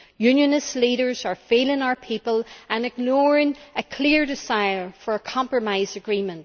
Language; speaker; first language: English; native; English